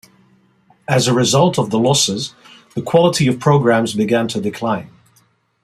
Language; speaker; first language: English; non-native, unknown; Dutch